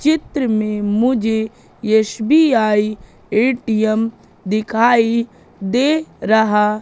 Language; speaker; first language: Hindi; native; Hindi